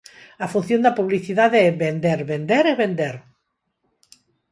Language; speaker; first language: Galician; non-native, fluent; Spanish